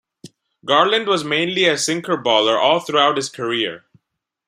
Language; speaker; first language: English; non-native, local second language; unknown